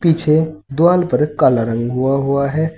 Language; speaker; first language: Hindi; native; Hindi